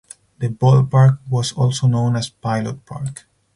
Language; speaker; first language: English; non-native, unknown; Spanish